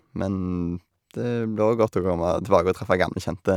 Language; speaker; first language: Norwegian; native; Norwegian